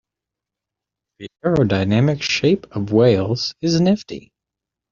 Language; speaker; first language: English; native; English